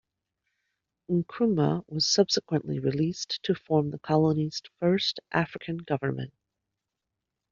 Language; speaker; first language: English; native; English